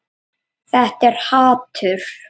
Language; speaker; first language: Icelandic; native; Icelandic